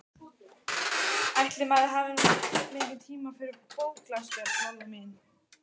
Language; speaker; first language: Icelandic; native; Icelandic